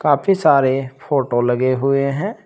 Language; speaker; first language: Hindi; native; Hindi